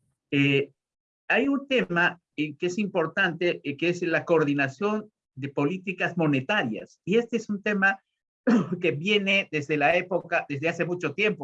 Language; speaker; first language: Spanish; native; Spanish